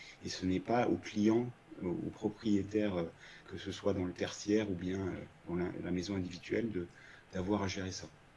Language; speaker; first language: French; native; French